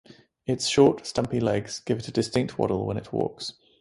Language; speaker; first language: English; native; English